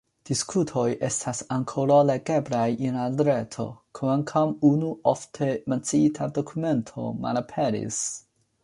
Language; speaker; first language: Esperanto; non-native, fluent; Chinese